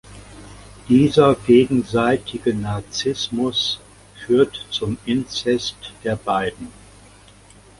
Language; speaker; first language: German; native; German